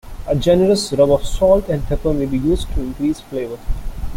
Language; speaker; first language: English; non-native, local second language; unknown